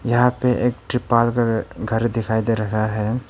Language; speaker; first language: Hindi; non-native, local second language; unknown